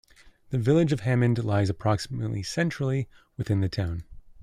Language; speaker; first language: English; native; English